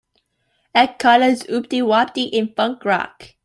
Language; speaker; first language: English; native; English